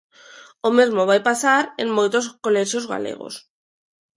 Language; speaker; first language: Galician; non-native, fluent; Spanish